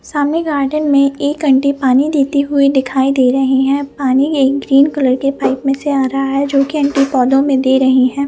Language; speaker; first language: Hindi; non-native, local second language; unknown